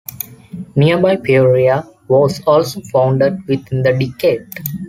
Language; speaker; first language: English; non-native, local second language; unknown